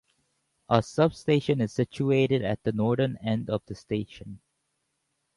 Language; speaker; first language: English; native; English